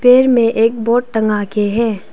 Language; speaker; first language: Hindi; non-native, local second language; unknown